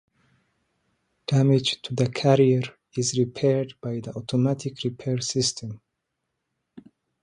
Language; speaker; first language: English; non-native, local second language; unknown